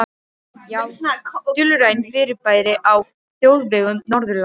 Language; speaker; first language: Icelandic; non-native, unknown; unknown